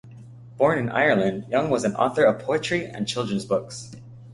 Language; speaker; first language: English; native; English